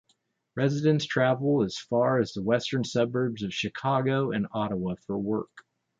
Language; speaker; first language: English; native; English